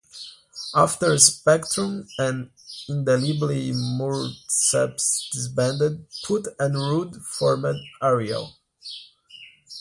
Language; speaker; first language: English; non-native, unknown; Portuguese